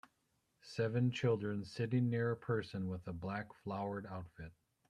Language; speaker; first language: English; native; English